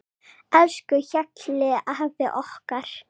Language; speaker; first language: Icelandic; non-native, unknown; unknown